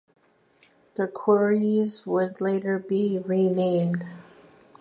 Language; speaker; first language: English; native; English